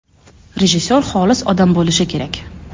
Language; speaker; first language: Uzbek; non-native, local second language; Russian